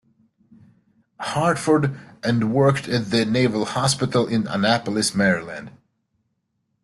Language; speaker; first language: English; native; English